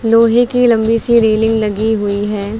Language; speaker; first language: Hindi; native; Hindi